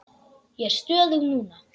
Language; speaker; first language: Icelandic; native; Icelandic